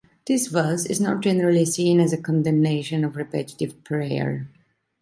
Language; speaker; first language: English; non-native, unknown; Italian